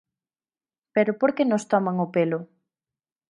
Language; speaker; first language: Galician; native; Galician